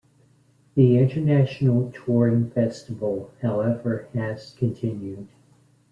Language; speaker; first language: English; native; English